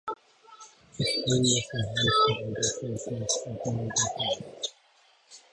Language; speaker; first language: English; non-native, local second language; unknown